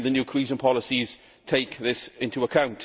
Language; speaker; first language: English; native; English